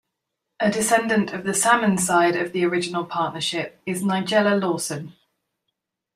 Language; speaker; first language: English; native; English